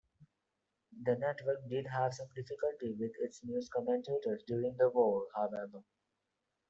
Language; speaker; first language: English; non-native, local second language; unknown